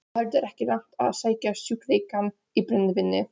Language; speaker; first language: Icelandic; non-native, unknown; Polish